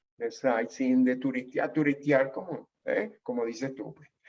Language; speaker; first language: Spanish; native; Spanish